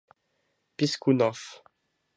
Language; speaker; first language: English; non-native, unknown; French